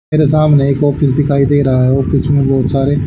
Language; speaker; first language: Hindi; native; Hindi